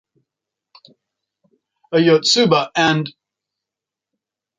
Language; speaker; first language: English; non-native, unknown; Spanish